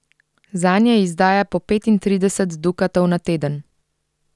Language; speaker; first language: Slovenian; native; Slovenian